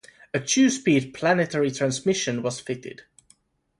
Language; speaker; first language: English; non-native, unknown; Finnish